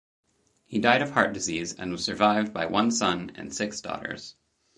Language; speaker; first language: English; native; English